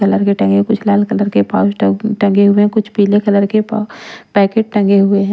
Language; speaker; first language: Hindi; non-native, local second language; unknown